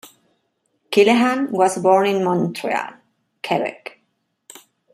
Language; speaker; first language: English; non-native, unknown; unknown